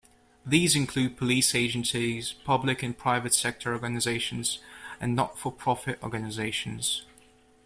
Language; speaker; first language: English; native; English